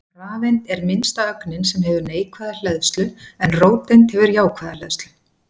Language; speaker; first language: Icelandic; native; Icelandic